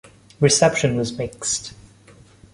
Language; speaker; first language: English; non-native, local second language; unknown